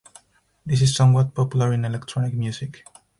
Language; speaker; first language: English; non-native, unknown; Spanish